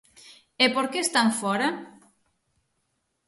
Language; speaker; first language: Galician; native; Galician